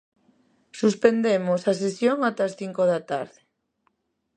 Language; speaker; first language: Galician; native; Galician